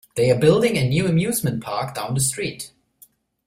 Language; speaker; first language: English; non-native, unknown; German